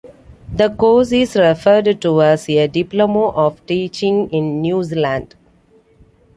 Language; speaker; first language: English; non-native, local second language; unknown